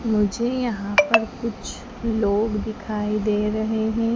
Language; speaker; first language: Hindi; native; Hindi